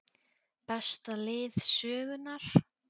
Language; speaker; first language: Icelandic; non-native, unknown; Polish